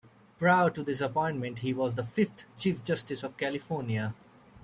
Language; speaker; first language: English; native; English